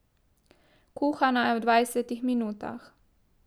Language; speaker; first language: Slovenian; native; Slovenian